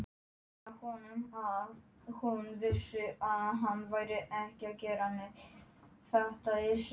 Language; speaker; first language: Icelandic; non-native, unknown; Polish